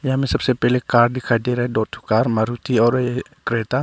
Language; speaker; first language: Hindi; non-native, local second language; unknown